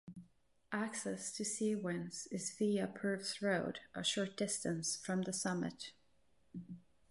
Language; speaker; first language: English; non-native, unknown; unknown